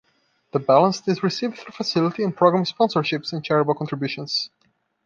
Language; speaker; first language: English; non-native, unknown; Portuguese